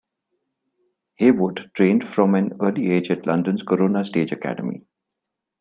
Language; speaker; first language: English; non-native, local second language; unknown